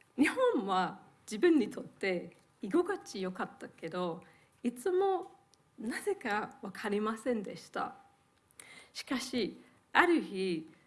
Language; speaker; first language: Japanese; non-native, fluent; English